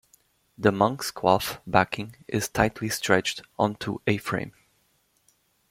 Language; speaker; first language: English; native; English